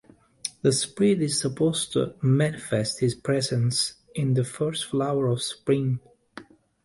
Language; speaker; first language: English; native; English